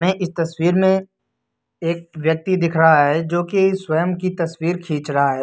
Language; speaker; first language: Hindi; native; Hindi